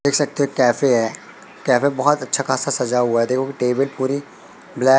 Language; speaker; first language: Hindi; native; Hindi